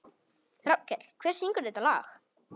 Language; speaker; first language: Icelandic; non-native, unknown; Polish